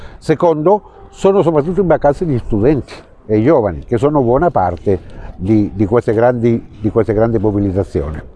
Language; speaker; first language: Italian; non-native, fluent; Spanish